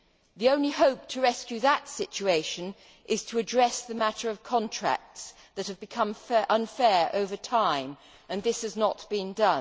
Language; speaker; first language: English; native; English